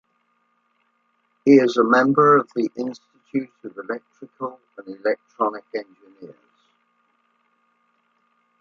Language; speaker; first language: English; native; English